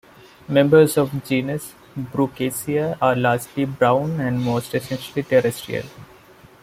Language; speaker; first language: English; non-native, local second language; Malayalam